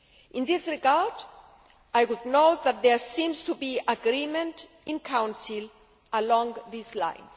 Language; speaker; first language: English; non-native, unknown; Greek